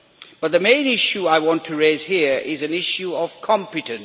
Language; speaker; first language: English; native; English